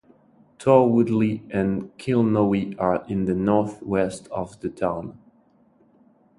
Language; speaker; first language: English; non-native, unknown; French